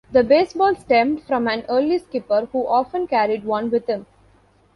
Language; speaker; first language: English; non-native, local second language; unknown